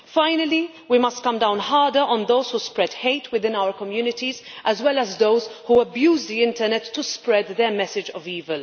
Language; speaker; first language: English; non-native, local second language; Maltese